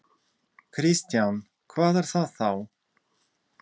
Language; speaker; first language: Icelandic; non-native, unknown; Russian